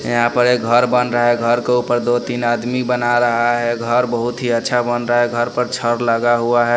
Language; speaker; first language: Hindi; non-native, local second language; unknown